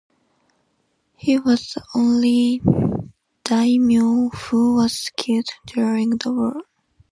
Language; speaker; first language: English; non-native, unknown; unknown